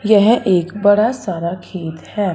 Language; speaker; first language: Hindi; non-native, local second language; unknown